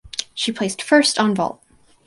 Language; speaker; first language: English; native; English